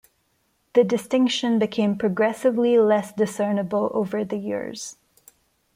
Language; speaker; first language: English; non-native, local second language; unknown